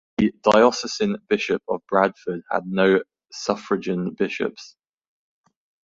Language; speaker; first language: English; native; English